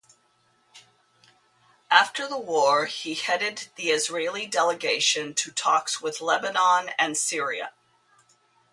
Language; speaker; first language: English; native; English